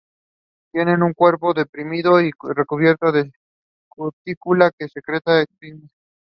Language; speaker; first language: English; non-native, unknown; Spanish